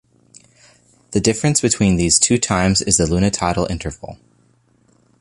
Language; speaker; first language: English; native; English